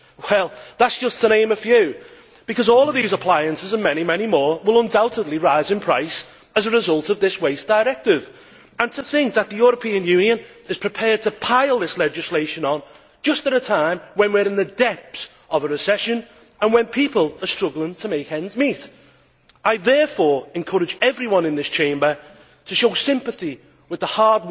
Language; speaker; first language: English; native; English